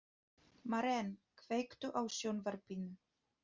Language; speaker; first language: Icelandic; non-native, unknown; Polish